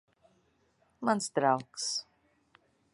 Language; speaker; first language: Latvian; early bilingual, heritage; Latvian